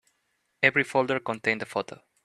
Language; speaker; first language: English; native; English